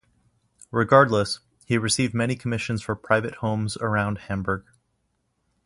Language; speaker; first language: English; native; English